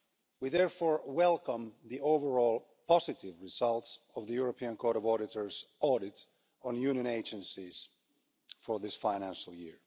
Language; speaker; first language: English; non-native, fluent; Finnish